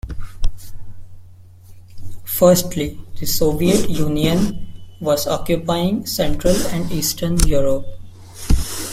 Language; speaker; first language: English; non-native, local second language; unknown